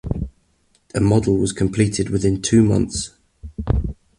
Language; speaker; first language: English; native; English